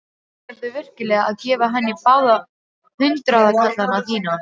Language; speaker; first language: Icelandic; non-native, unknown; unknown